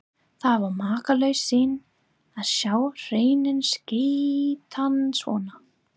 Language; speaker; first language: Icelandic; non-native, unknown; English